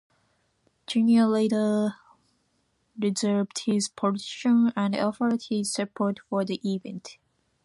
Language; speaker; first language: English; non-native, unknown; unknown